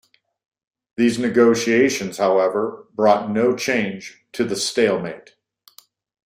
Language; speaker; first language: English; native; English